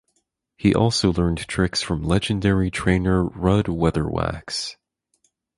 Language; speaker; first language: English; native; English